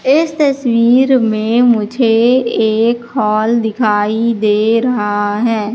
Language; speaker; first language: Hindi; native; Hindi